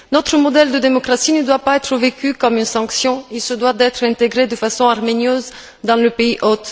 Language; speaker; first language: French; non-native, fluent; Bulgarian